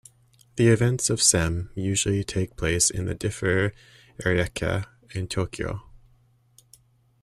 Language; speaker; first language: English; native; English